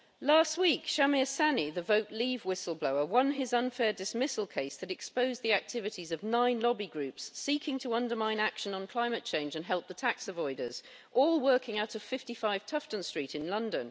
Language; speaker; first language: English; native; English